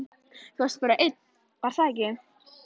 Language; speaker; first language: Icelandic; native; Icelandic